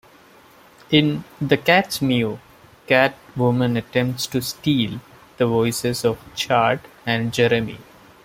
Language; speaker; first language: English; non-native, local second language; Malayalam